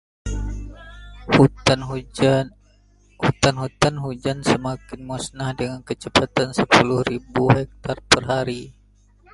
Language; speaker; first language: Indonesian; non-native, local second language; Minangkabau